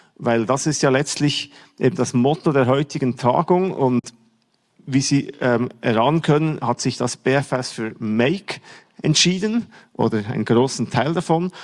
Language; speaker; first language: German; native; German